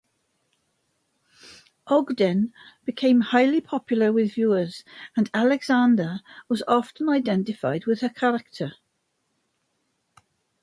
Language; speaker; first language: English; native; English